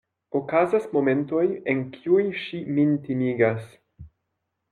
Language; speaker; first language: Esperanto; non-native, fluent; French